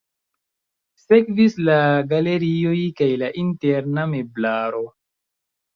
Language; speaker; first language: Esperanto; non-native, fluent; Chinese